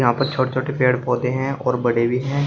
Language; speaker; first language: Hindi; native; Hindi